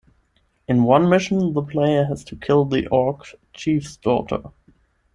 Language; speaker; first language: English; non-native, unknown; German